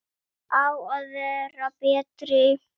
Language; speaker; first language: Icelandic; non-native, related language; Swedish